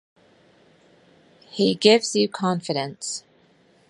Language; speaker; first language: English; native; English